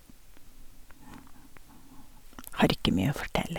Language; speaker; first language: Norwegian; non-native, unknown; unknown